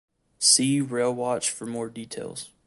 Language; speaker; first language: English; native; English